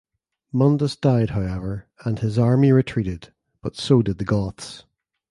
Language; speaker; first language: English; native; English